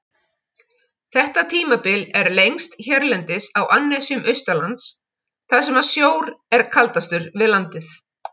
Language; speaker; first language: Icelandic; native; Icelandic